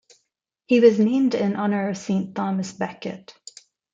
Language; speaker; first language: English; non-native, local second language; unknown